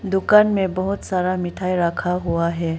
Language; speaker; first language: Hindi; non-native, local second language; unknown